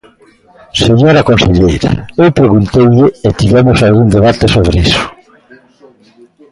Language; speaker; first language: Galician; native; Galician